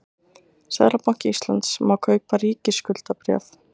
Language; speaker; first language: Icelandic; native; Icelandic